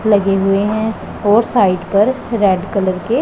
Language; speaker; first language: Hindi; non-native, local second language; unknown